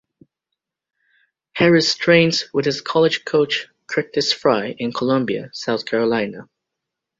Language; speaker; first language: English; native; English